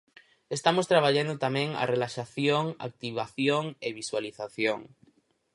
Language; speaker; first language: Galician; native; Galician